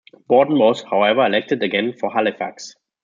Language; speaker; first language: English; non-native, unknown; German